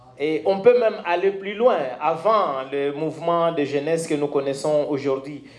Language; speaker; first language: French; non-native, local second language; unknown